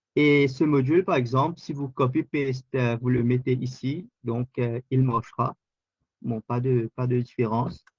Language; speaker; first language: French; non-native, local second language; Morisyen